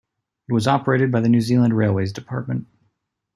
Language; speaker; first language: English; native; English